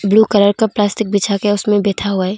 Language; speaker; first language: Hindi; non-native, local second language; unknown